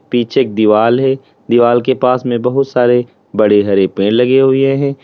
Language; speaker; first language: Hindi; native; Hindi